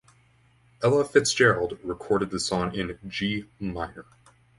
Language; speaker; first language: English; native; English